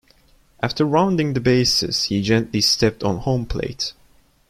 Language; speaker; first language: English; non-native, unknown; Turkish